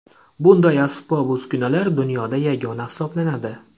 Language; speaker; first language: Uzbek; native; Uzbek